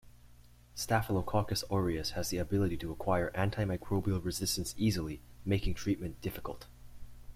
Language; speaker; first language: English; native; English